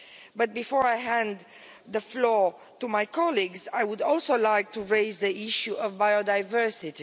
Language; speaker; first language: English; non-native, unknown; Romanian